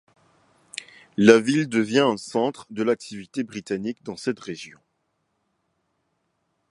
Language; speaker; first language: French; non-native, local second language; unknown